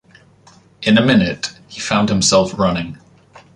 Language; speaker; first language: English; native; English